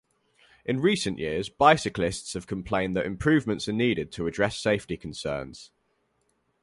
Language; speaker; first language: English; native; English